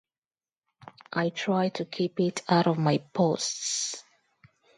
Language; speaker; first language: English; non-native, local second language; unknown